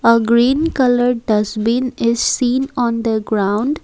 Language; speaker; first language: English; non-native, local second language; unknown